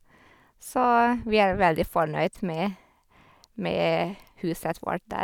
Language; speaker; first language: Norwegian; non-native, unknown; Hungarian